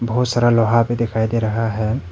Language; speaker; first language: Hindi; early bilingual, other home language; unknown